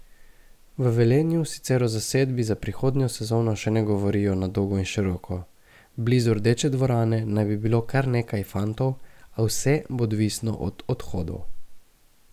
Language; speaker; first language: Slovenian; native; Slovenian